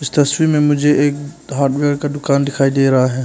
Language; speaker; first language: Hindi; early bilingual, other home language; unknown